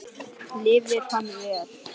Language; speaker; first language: Icelandic; native; Icelandic